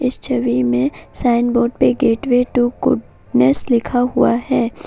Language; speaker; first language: Hindi; non-native, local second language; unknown